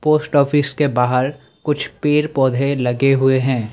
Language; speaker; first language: Hindi; non-native, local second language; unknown